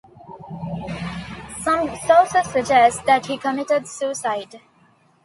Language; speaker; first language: English; non-native, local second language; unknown